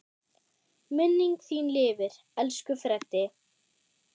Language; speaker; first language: Icelandic; non-native, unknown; German